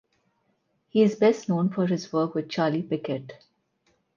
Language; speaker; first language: English; non-native, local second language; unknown